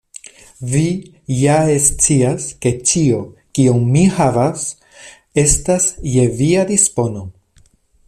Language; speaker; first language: Esperanto; non-native, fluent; Spanish